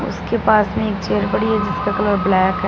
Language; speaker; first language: Hindi; non-native, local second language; Punjabi